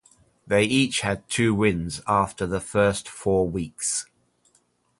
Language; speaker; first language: English; native; English